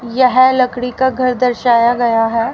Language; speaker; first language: Hindi; native; Hindi